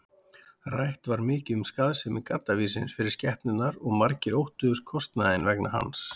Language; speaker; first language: Icelandic; native; Icelandic